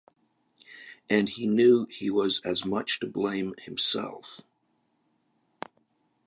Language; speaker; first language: English; native; English